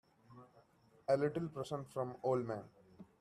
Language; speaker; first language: English; non-native, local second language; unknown